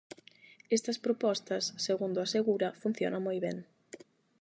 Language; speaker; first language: Galician; non-native, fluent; Spanish